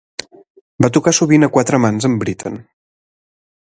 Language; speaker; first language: Catalan; native; Catalan